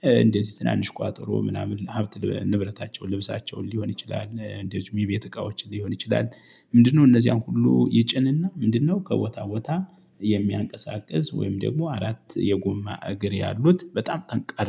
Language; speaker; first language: Amharic; native; Amharic